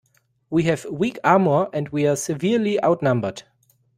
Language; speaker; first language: English; non-native, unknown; German